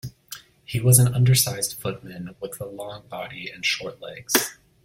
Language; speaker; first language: English; native; English